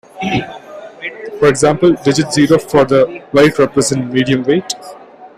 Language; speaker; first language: English; non-native, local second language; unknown